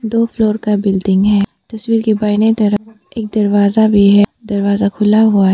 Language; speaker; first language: Hindi; non-native, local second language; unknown